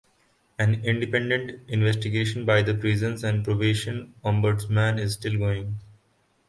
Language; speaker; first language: English; non-native, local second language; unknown